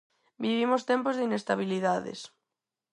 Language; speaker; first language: Galician; non-native, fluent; Spanish